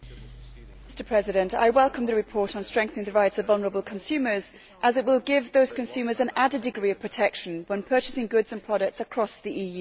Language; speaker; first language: English; native; English